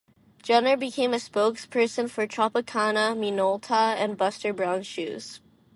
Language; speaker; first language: English; non-native, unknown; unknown